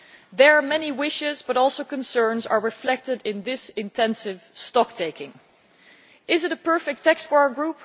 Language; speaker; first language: English; non-native, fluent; Dutch